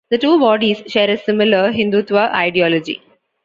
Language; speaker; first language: English; non-native, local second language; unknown